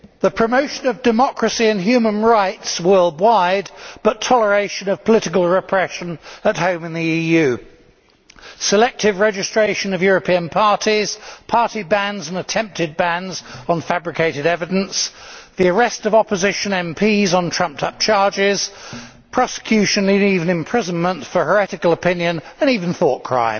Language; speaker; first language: English; native; English